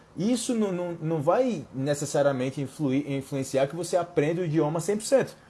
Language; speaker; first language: Portuguese; non-native, fluent; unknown